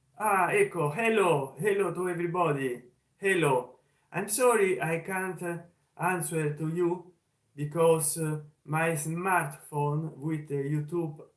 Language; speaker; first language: English; non-native, learner; Italian